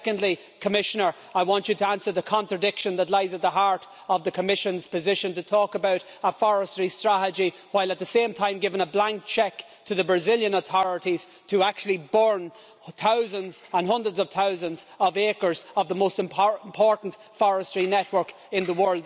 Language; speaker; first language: English; native; English